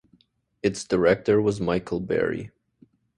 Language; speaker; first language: English; native; English